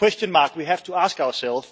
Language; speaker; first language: English; non-native, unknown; Danish